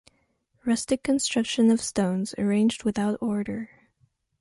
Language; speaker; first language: English; non-native, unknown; French